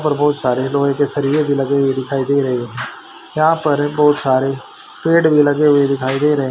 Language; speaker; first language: Hindi; native; Hindi